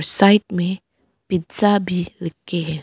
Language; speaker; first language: Hindi; non-native, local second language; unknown